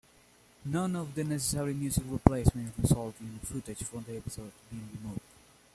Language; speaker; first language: English; non-native, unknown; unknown